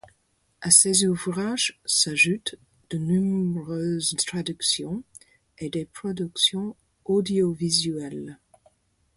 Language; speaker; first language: French; non-native, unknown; English